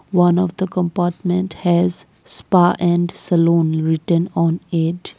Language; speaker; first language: English; non-native, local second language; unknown